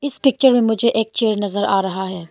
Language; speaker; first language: Hindi; non-native, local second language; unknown